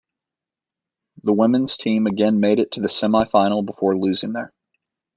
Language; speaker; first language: English; native; English